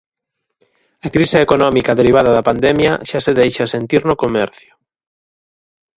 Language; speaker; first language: Galician; native; Galician